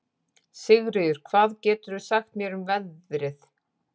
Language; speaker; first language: Icelandic; native; Icelandic